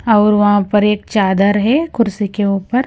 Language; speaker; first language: Hindi; non-native, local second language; Punjabi